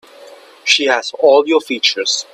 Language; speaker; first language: English; non-native, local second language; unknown